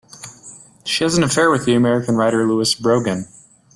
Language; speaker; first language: English; native; English